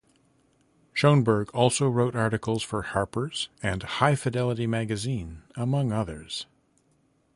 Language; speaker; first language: English; native; English